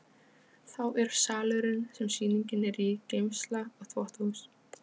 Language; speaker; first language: Icelandic; non-native, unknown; Polish